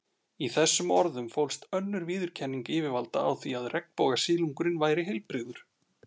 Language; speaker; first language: Icelandic; native; Icelandic